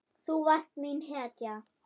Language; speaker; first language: Icelandic; non-native, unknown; German